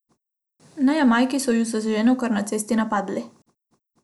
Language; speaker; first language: Slovenian; non-native, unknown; Macedonian